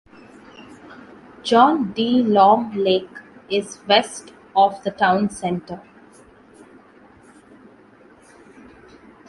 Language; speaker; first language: English; non-native, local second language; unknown